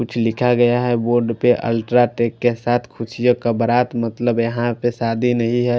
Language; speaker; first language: Hindi; non-native, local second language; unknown